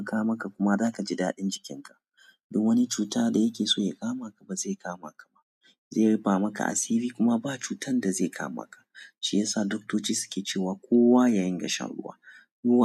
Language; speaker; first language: Hausa; native; Hausa